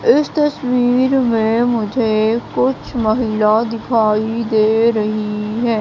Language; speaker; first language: Hindi; native; Hindi